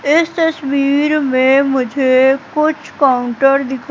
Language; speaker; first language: Hindi; native; Hindi